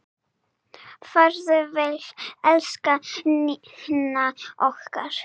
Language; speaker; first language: Icelandic; non-native, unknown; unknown